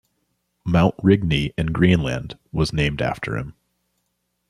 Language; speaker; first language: English; native; English